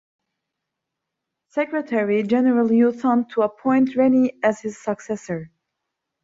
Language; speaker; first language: English; non-native, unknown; Turkish